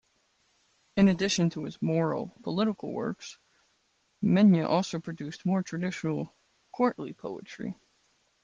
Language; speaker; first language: English; native; English